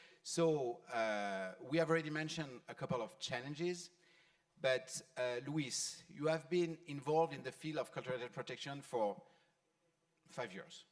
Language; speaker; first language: English; non-native, fluent; French